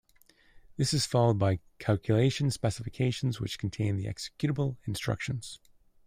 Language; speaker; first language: English; native; English